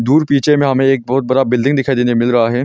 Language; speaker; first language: Hindi; non-native, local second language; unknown